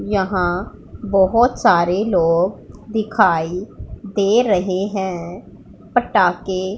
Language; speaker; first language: Hindi; non-native, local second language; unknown